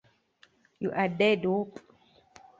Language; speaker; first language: English; non-native, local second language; Ganda